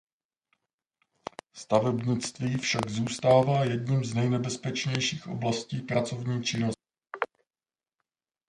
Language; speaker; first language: Czech; native; Czech